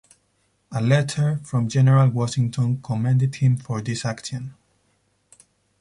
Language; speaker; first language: English; non-native, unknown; Spanish